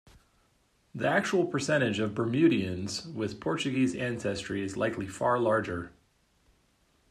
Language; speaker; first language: English; native; English